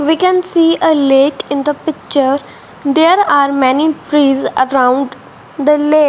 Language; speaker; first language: English; non-native, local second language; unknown